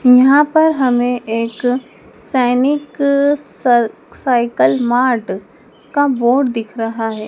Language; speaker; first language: Hindi; native; Hindi